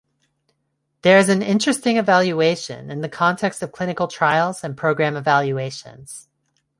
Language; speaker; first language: English; non-native, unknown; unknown